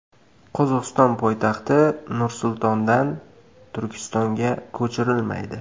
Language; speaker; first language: Uzbek; native; Uzbek